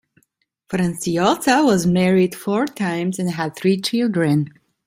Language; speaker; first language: English; non-native, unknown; Italian